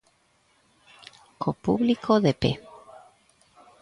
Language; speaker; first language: Galician; native; Galician